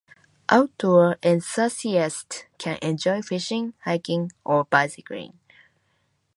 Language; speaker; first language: English; non-native, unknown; Japanese